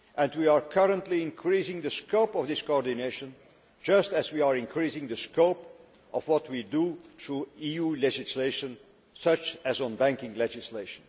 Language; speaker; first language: English; non-native, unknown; Dutch